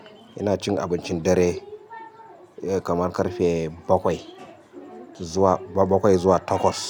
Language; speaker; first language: Hausa; native; Hausa